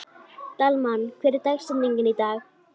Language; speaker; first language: Icelandic; native; Icelandic